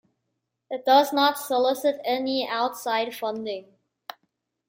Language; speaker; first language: English; non-native, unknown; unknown